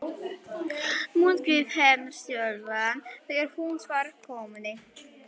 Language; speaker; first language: Icelandic; non-native, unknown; Polish